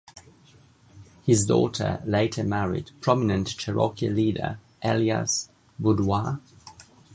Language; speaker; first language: English; native; English